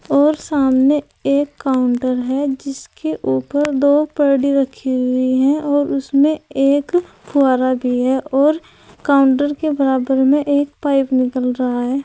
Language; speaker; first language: Hindi; native; Hindi